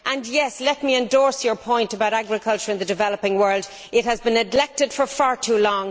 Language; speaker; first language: English; native; English